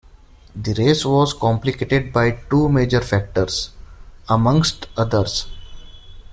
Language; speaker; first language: English; non-native, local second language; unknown